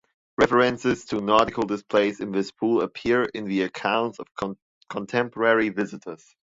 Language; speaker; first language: English; non-native, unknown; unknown